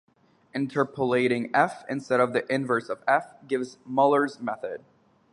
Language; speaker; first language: English; native; English